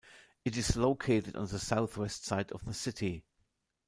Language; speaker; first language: English; non-native, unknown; German